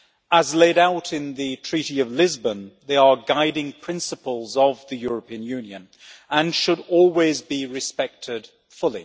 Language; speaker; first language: English; native; English